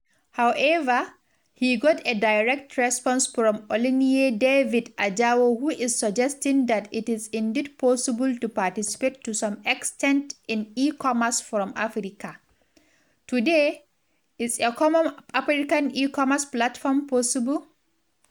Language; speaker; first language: English; non-native, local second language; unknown